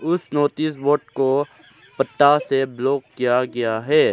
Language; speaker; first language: Hindi; non-native, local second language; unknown